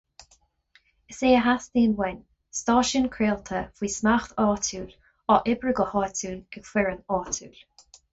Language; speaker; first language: Irish; non-native, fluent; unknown